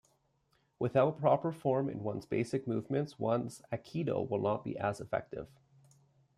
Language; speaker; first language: English; native; English